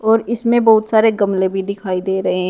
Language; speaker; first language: Hindi; native; Hindi